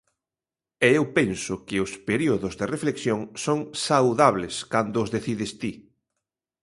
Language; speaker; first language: Galician; native; Galician